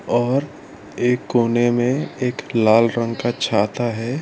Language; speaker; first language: Hindi; non-native, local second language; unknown